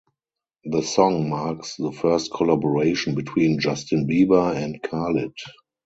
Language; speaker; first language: English; non-native, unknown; German